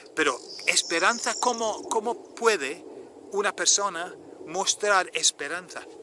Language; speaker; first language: Spanish; non-native, fluent; English